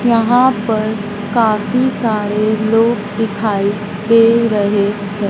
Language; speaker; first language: Hindi; native; Hindi